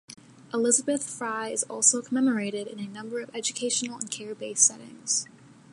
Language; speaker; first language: English; native; English